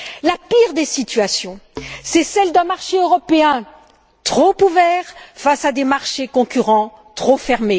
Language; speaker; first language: French; native; French